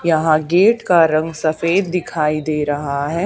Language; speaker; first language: Hindi; native; Hindi